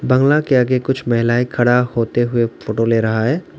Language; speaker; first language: Hindi; non-native, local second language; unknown